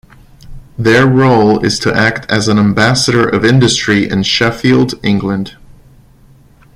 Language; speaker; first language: English; non-native, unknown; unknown